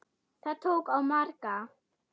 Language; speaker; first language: Icelandic; non-native, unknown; German